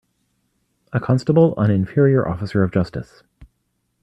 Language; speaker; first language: English; native; English